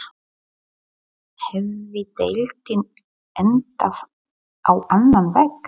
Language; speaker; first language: Icelandic; non-native, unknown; Polish